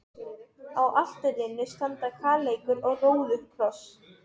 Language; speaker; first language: Icelandic; non-native, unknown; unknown